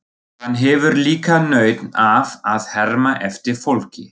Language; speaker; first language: Icelandic; non-native, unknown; German